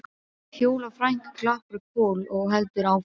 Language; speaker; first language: Icelandic; non-native, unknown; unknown